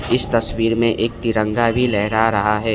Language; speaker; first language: Hindi; non-native, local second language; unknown